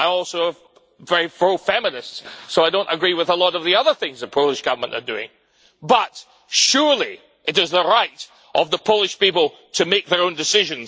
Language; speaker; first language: English; native; English